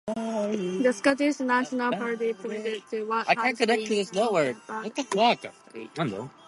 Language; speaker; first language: English; native; English